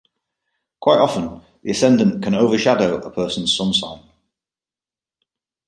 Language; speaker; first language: English; native; English